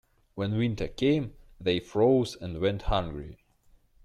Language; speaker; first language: English; non-native, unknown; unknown